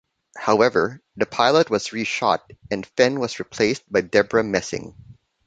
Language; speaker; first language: English; non-native, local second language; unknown